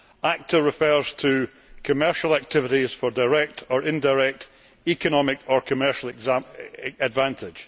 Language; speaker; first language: English; native; English